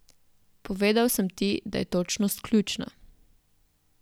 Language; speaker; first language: Slovenian; native; Slovenian